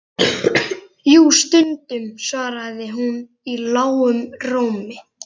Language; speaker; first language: Icelandic; native; Icelandic